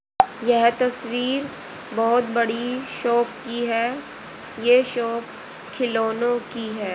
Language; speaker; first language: Hindi; native; Hindi